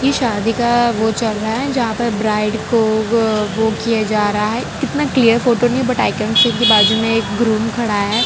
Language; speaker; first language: Hindi; non-native, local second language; Gujarati